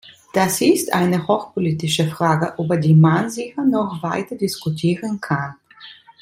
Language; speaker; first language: German; non-native, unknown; Italian